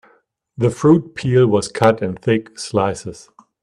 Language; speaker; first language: English; non-native, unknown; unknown